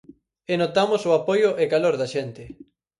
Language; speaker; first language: Galician; native; Galician